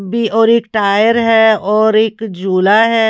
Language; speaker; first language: Hindi; non-native, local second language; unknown